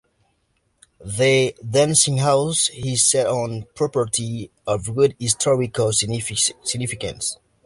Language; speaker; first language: English; native; English